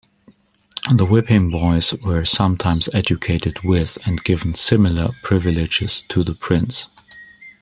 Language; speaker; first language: English; non-native, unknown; German